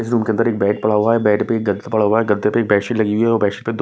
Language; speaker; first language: Hindi; non-native, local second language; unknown